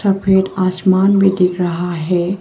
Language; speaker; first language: Hindi; non-native, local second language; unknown